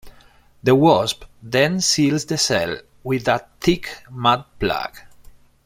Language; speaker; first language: English; non-native, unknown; Spanish